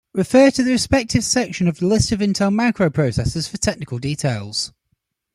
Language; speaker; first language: English; native; English